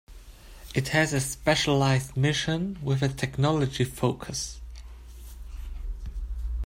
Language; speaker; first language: English; non-native, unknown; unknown